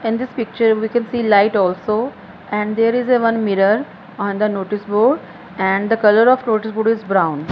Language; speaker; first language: English; non-native, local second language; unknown